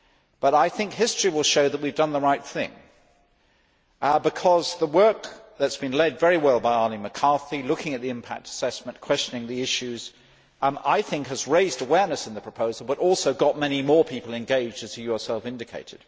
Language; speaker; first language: English; native; English